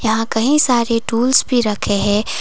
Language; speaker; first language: Hindi; non-native, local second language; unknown